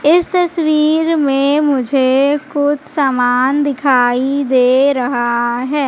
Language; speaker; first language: Hindi; native; Hindi